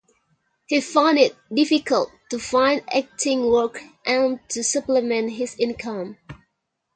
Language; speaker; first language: English; non-native, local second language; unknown